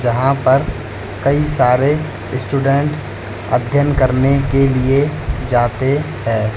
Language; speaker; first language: Hindi; native; Hindi